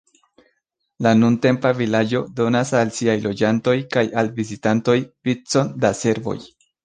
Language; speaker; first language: Esperanto; non-native, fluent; Spanish